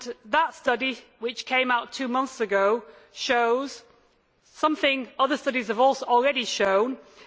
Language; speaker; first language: English; native; English